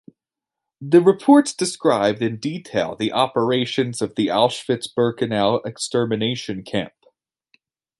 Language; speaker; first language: English; native; English